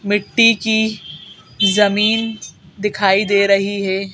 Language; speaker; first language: Hindi; native; Hindi